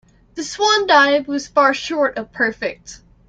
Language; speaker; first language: English; native; English